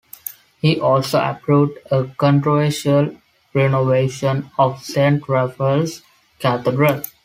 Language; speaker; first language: English; non-native, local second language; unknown